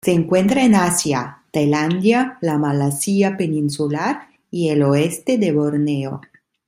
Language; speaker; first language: Spanish; non-native, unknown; Italian